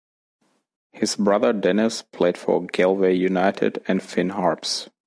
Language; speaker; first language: English; non-native, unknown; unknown